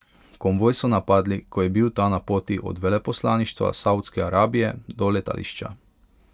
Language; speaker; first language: Slovenian; non-native, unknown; Hungarian